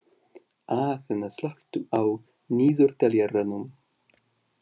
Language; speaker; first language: Icelandic; non-native, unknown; Russian